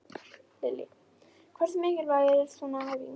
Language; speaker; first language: Icelandic; native; Icelandic